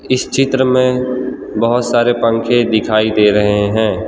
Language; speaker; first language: Hindi; non-native, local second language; Gujarati